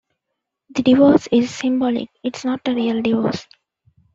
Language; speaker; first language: English; non-native, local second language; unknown